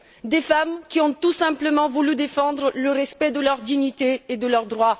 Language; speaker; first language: French; non-native, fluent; Bulgarian